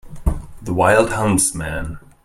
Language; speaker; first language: English; non-native, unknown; German